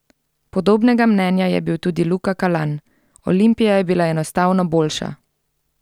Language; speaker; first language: Slovenian; native; Slovenian